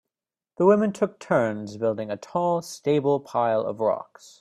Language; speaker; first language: English; native; English